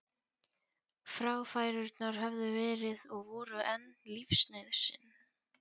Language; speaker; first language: Icelandic; non-native, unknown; Polish